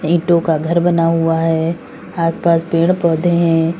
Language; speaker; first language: Hindi; native; Hindi